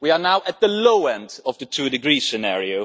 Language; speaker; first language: English; non-native, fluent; Dutch